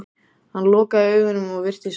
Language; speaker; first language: Icelandic; native; Icelandic